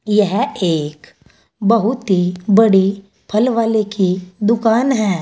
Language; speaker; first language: Hindi; native; Hindi